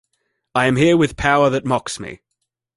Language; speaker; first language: English; native; English